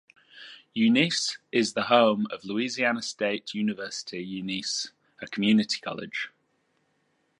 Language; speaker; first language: English; native; English